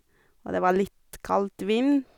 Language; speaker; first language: Norwegian; non-native, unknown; Portuguese